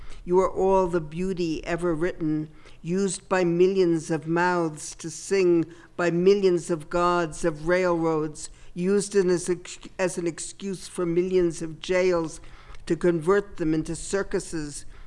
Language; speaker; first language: English; native; English